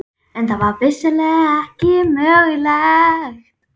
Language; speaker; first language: Icelandic; native; Icelandic